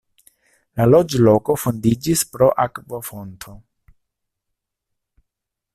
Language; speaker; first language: Esperanto; non-native, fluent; Italian